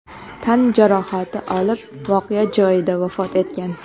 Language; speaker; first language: Uzbek; non-native, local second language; Kara-Kalpak